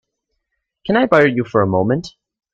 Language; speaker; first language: English; native; English